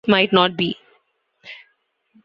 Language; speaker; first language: English; non-native, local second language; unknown